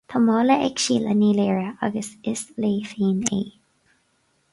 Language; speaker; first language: Irish; non-native, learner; English